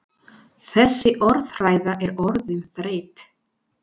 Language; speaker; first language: Icelandic; non-native, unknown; Spanish